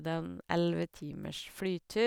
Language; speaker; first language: Norwegian; native; Norwegian